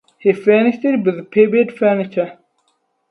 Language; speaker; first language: English; non-native, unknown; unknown